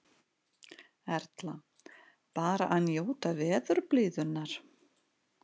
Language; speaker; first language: Icelandic; non-native, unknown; Russian